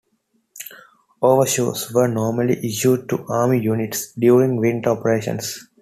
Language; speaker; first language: English; non-native, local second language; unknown